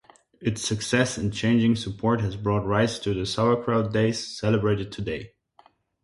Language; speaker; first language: English; non-native, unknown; German